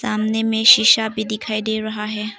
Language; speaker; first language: Hindi; non-native, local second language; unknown